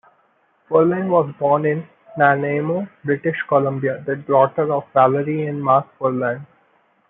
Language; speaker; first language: English; non-native, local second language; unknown